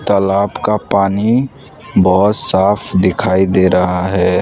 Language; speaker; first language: Hindi; non-native, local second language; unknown